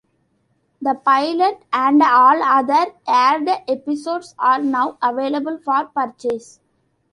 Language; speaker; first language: English; non-native, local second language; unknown